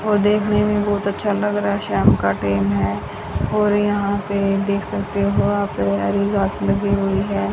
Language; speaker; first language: Hindi; native; Hindi